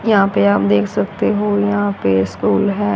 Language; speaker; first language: Hindi; native; Hindi